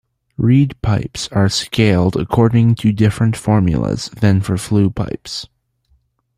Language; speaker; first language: English; native; English